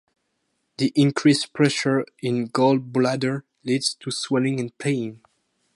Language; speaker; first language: English; non-native, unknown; French